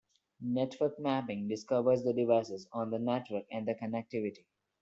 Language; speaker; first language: English; non-native, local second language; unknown